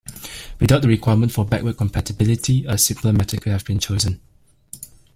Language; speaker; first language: English; native; English